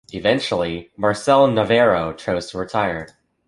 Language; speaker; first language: English; native; English